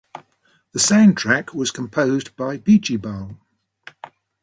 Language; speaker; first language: English; native; English